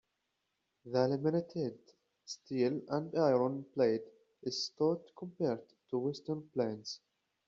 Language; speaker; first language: English; native; English